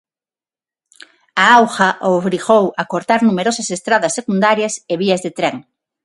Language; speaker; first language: Galician; non-native, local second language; Spanish